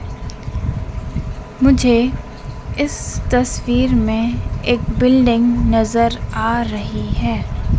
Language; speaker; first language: Hindi; native; Hindi